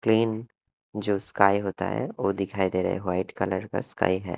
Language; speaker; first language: Hindi; non-native, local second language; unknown